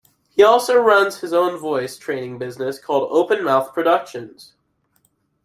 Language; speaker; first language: English; native; English